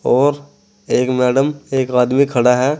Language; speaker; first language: Hindi; native; Hindi